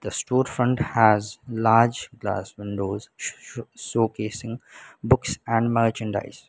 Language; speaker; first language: English; non-native, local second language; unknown